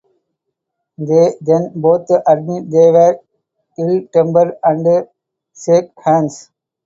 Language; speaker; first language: English; non-native, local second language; Tamil